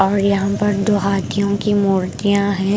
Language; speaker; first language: Hindi; non-native, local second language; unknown